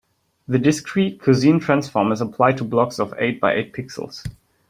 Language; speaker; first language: English; non-native, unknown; German